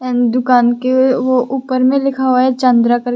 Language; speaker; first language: Hindi; non-native, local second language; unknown